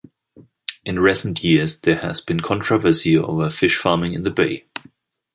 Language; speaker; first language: English; non-native, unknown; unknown